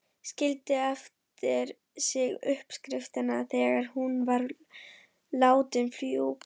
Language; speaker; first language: Icelandic; non-native, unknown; German